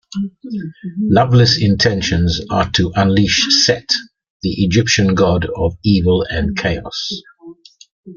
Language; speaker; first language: English; native; English